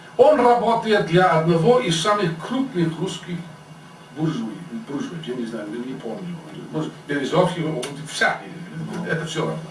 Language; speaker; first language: Russian; non-native, fluent; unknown